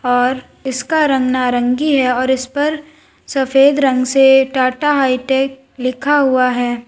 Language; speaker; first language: Hindi; native; Hindi